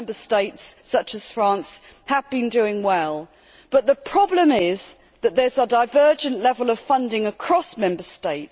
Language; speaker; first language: English; native; English